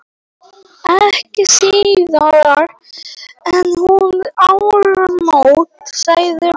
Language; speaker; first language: Icelandic; non-native, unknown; Polish